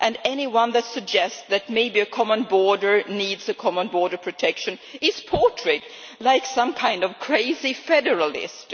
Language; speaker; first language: English; non-native, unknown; Swedish